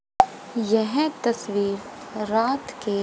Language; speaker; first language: Hindi; native; Hindi